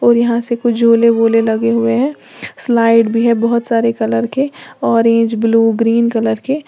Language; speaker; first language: Hindi; native; Hindi